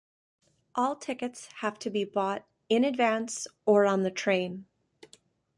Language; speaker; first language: English; native; English